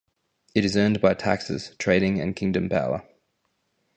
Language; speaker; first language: English; native; English